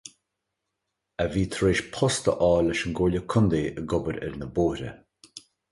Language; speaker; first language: Irish; native; Irish